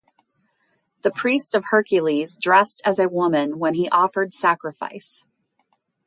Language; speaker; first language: English; native; English